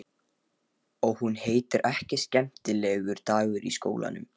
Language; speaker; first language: Icelandic; non-native, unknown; Lithuanian